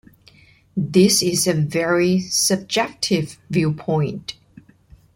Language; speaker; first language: English; non-native, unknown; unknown